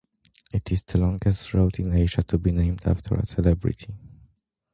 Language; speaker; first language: English; non-native, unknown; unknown